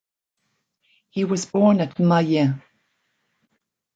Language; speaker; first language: English; native; English